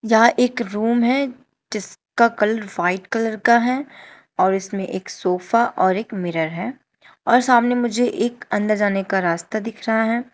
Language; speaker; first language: Hindi; native; Hindi